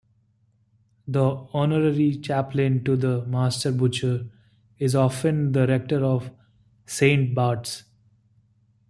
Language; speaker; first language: English; non-native, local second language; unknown